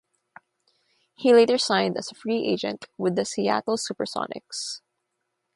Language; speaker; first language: English; non-native, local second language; Filipino